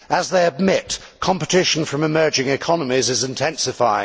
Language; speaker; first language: English; native; English